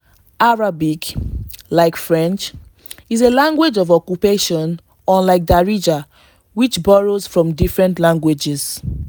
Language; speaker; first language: English; non-native, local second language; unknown